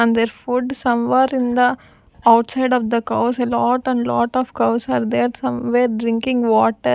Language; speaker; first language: English; non-native, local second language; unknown